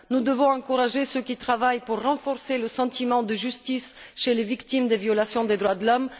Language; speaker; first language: French; non-native, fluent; Bulgarian